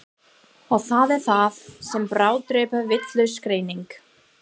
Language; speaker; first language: Icelandic; non-native, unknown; English